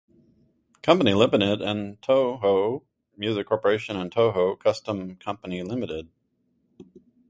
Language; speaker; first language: English; native; English